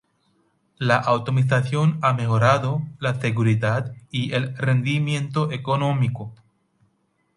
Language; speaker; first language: Spanish; non-native, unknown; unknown